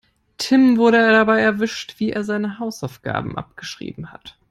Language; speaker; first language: English; non-native, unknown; German